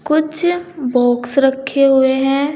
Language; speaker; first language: Hindi; native; Hindi